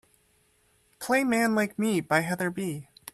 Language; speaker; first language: English; native; English